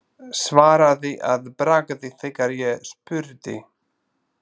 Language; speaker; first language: Icelandic; non-native, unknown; Slovak